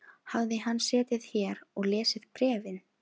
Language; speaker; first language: Icelandic; non-native, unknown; Filipino